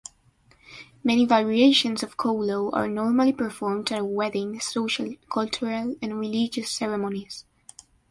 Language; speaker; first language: English; non-native, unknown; Spanish